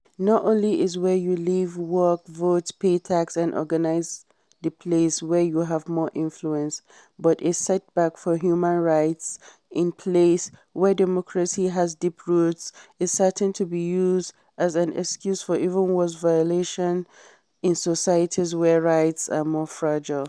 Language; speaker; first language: English; non-native, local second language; Hausa